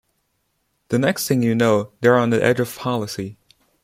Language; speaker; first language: English; non-native, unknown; Chinese